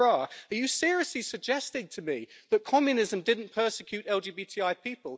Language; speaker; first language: English; native; English